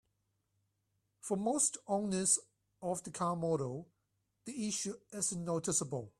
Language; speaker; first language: English; non-native, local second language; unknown